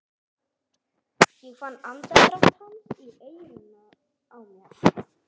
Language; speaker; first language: Icelandic; non-native, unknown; English